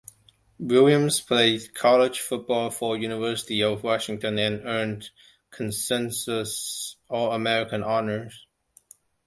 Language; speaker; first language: English; non-native, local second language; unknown